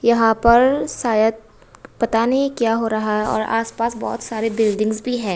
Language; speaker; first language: Hindi; non-native, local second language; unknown